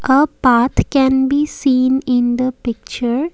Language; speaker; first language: English; non-native, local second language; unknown